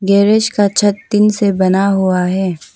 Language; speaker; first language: Hindi; non-native, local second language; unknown